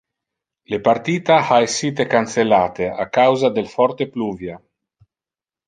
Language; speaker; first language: Interlingua; non-native, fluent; Italian